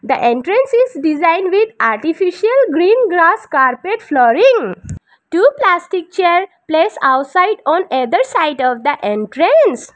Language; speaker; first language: English; non-native, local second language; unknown